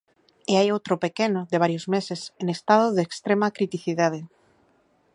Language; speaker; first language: Galician; native; Galician